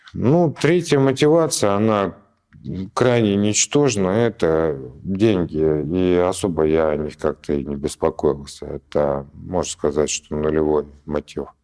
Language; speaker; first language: Russian; native; Russian